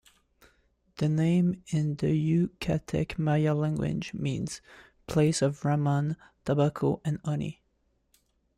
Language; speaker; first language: English; native; English